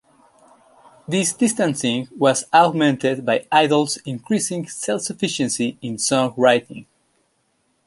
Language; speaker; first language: English; non-native, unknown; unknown